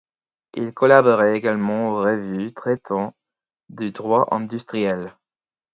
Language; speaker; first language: French; non-native, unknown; English